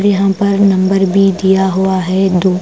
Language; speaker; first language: Hindi; non-native, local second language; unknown